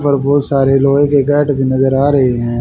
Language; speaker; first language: Hindi; native; Hindi